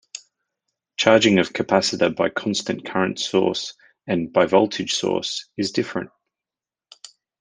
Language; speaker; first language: English; native; English